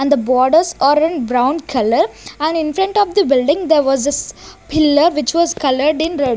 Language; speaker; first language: English; non-native, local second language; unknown